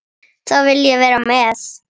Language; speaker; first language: Icelandic; native; Icelandic